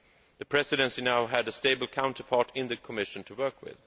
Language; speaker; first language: English; non-native, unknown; Swedish